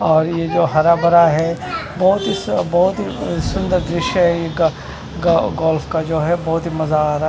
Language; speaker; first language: Hindi; non-native, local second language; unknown